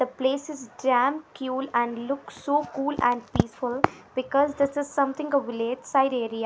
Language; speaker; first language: English; non-native, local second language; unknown